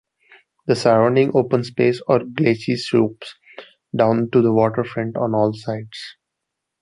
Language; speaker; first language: English; non-native, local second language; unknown